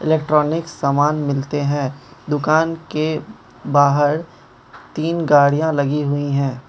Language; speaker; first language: Hindi; non-native, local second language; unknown